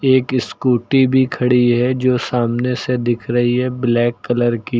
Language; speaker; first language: Hindi; native; Hindi